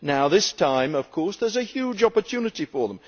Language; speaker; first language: English; native; English